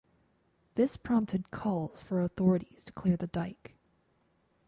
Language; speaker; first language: English; native; English